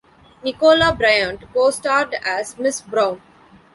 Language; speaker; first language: English; non-native, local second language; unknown